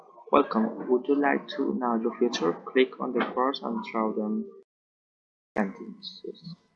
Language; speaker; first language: English; non-native, learner; Spanish